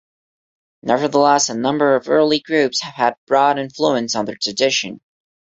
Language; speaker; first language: English; non-native, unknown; Portuguese